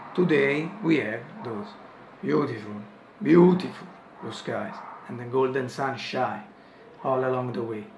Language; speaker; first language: English; non-native, learner; Italian